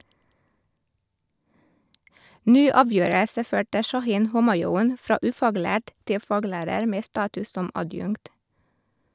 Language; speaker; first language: Norwegian; non-native, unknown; Hungarian